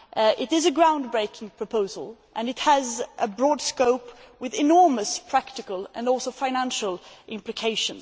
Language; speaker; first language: English; non-native, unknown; Swedish